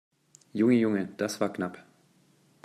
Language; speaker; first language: German; native; German